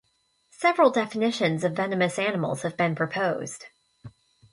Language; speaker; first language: English; native; English